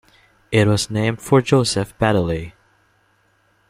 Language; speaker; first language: English; non-native, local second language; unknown